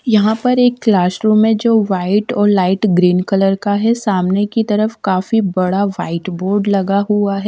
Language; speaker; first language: Hindi; non-native, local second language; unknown